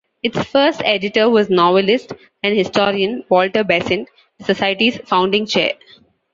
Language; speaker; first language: English; non-native, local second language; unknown